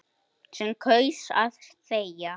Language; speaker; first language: Icelandic; native; Icelandic